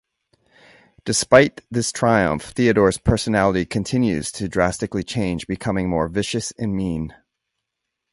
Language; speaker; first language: English; native; English